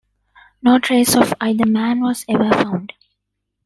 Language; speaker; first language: English; non-native, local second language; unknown